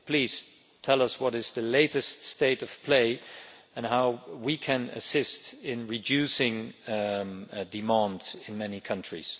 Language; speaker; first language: English; non-native, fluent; Dutch